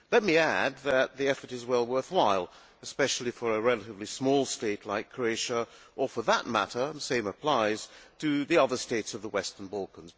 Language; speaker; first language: English; non-native, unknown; Hungarian